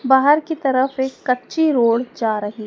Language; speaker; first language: Hindi; native; Hindi